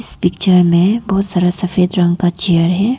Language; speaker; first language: Hindi; non-native, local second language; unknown